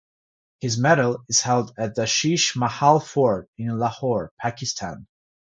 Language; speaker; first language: English; non-native, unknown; Georgian